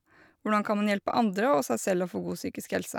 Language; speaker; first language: Norwegian; native; Norwegian